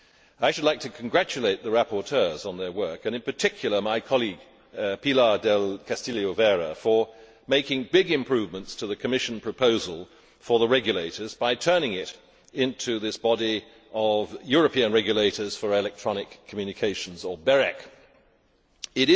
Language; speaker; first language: English; native; English